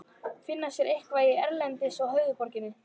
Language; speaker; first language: Icelandic; native; Icelandic